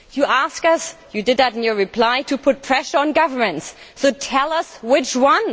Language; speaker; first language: English; non-native, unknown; German